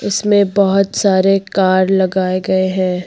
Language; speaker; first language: Hindi; native; Hindi